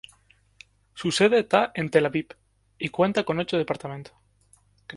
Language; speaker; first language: Spanish; native; Spanish